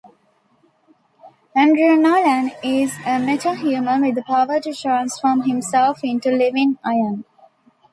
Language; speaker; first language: English; non-native, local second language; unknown